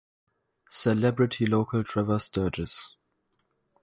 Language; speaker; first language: English; non-native, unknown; German